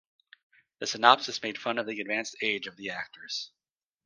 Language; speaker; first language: English; native; English